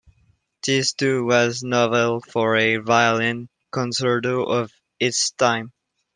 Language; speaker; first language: English; non-native, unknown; French